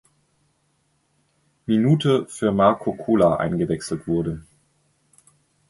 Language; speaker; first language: German; native; German